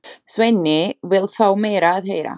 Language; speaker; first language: Icelandic; non-native, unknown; Slovak